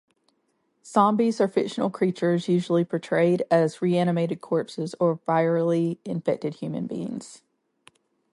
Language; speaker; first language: English; native; English